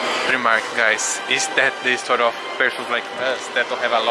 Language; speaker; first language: English; non-native, fluent; Portuguese